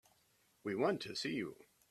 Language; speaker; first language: English; native; English